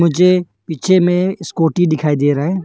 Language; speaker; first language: Hindi; non-native, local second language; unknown